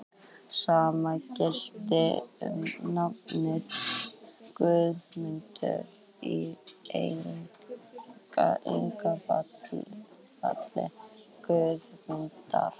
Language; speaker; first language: Icelandic; native; Icelandic